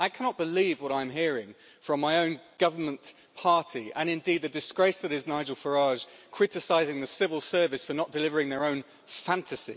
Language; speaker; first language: English; native; English